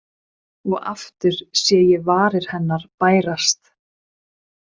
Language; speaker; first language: Icelandic; non-native, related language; Swedish